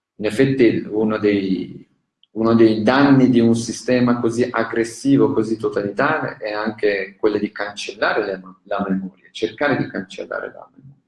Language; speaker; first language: Italian; non-native, fluent; Turkish